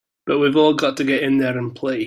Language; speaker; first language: English; native; English